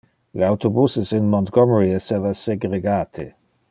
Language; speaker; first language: Interlingua; non-native, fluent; Dutch